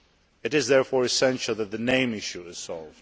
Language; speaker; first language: English; non-native, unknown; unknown